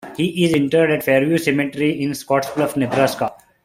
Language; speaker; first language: English; non-native, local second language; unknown